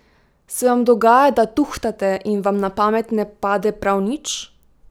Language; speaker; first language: Slovenian; native; Slovenian